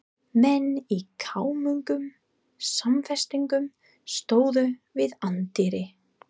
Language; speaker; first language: Icelandic; non-native, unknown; English